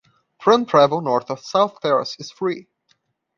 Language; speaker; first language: English; non-native, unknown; Portuguese